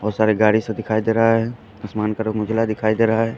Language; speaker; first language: Hindi; non-native, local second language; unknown